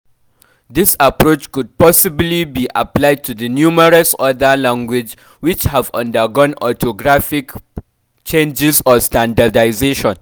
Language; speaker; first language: English; non-native, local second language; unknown